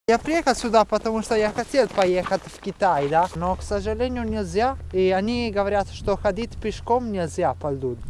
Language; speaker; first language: Russian; non-native, learner; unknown